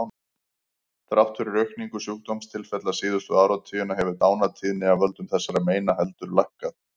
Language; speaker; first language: Icelandic; native; Icelandic